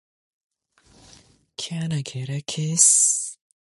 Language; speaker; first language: English; non-native, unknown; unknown